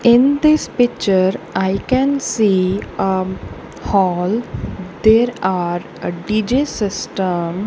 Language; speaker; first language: English; non-native, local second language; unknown